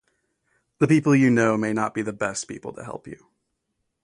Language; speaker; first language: English; native; English